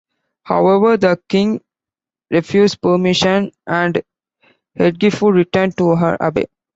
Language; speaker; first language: English; non-native, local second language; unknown